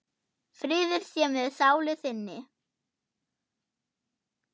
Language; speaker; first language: Icelandic; non-native, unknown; German